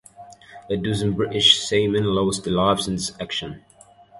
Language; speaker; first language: English; native; English